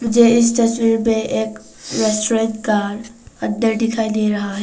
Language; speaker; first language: Hindi; non-native, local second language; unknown